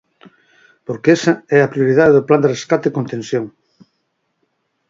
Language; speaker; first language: Galician; native; Galician